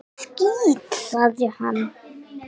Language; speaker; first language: Icelandic; non-native, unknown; English